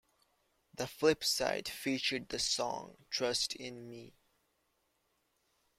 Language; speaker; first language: English; native; English